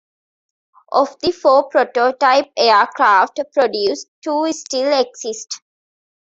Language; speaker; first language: English; non-native, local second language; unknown